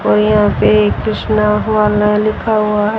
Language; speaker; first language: Hindi; native; Hindi